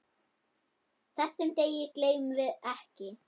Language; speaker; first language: Icelandic; non-native, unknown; German